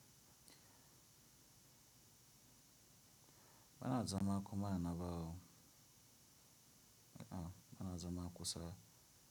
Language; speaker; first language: Hausa; non-native, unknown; Tiv